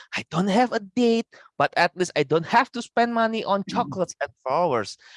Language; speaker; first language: English; non-native, fluent; Indonesian